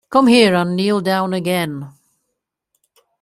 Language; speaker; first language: English; native; English